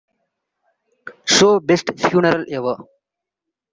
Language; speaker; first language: English; non-native, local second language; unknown